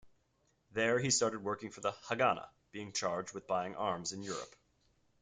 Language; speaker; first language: English; native; English